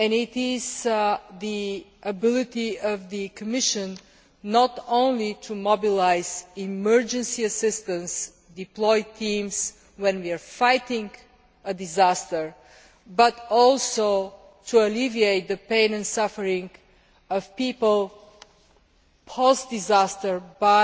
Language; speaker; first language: English; non-native, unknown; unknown